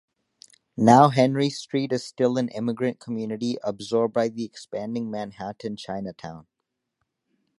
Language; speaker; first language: English; native; English